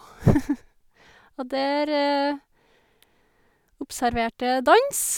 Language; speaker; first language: Norwegian; native; Norwegian